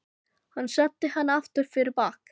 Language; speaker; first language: Icelandic; non-native, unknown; Filipino